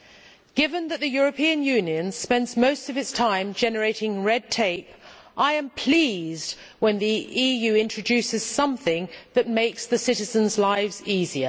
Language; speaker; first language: English; native; English